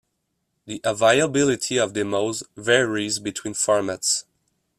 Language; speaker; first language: English; non-native, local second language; French